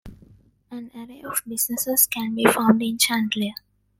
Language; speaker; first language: English; non-native, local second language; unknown